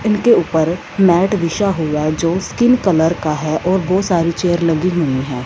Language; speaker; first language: Hindi; non-native, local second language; Punjabi